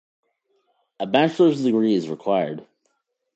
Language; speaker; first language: English; native; English